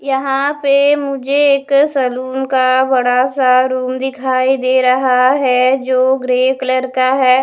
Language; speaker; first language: Hindi; non-native, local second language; Punjabi